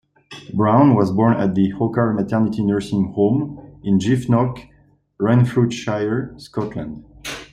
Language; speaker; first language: English; non-native, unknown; French